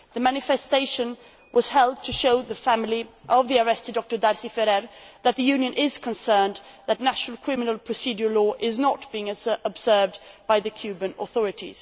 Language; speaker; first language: English; non-native, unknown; Swedish